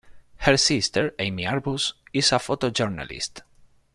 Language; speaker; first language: English; non-native, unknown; Spanish